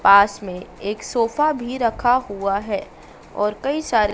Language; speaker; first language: Hindi; native; Hindi